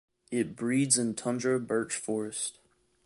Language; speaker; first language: English; native; English